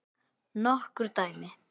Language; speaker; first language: Icelandic; native; Icelandic